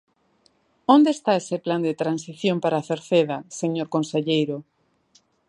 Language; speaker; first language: Galician; native; Galician